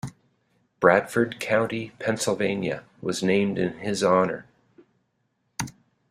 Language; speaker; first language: English; native; English